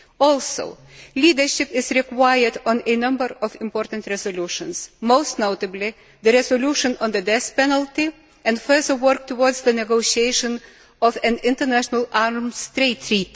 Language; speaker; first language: English; non-native, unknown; Lithuanian